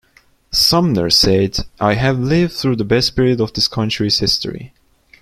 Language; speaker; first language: English; non-native, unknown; Turkish